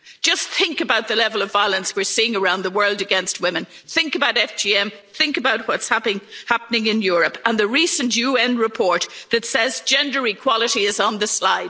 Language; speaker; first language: English; native; English